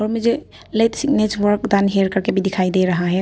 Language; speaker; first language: Hindi; non-native, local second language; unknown